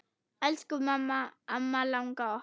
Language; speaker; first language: Icelandic; non-native, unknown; German